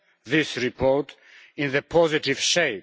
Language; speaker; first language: English; non-native, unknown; Polish